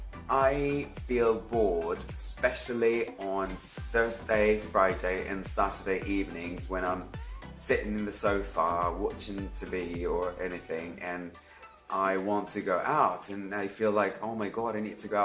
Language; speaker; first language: English; non-native, fluent; Spanish